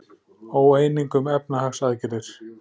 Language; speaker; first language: Icelandic; native; Icelandic